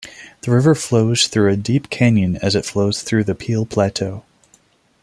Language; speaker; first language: English; non-native, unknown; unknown